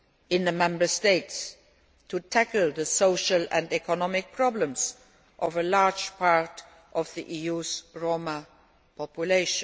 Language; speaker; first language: English; non-native, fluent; Luxembourgish